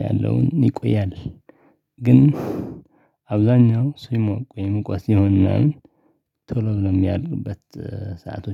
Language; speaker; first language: Amharic; non-native, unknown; Tigrinya